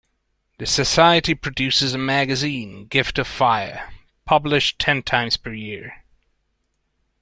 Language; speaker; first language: English; non-native, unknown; Hungarian